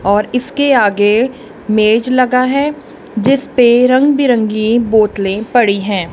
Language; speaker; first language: Hindi; non-native, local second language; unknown